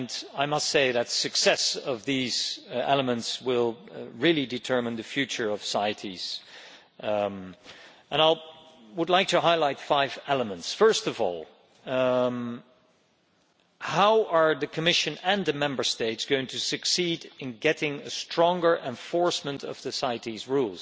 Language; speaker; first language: English; non-native, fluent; Dutch